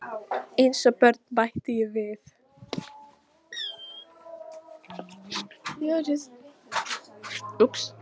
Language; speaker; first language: Icelandic; non-native, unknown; Polish